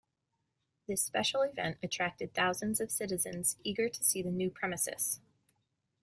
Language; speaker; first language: English; native; English